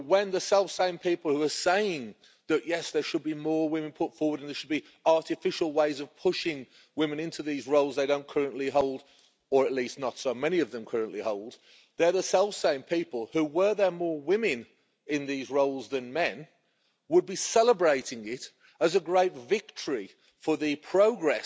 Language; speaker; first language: English; native; English